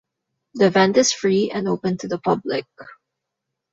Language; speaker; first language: English; non-native, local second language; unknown